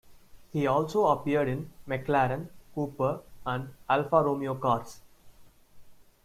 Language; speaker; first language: English; non-native, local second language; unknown